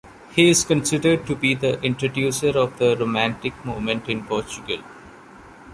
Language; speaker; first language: English; non-native, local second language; Malayalam